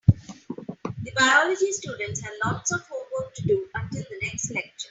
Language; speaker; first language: English; non-native, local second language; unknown